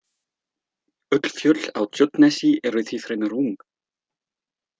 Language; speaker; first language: Icelandic; non-native, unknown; French